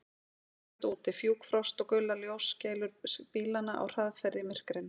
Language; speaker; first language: Icelandic; native; Icelandic